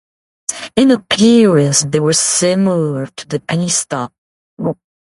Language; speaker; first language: English; non-native, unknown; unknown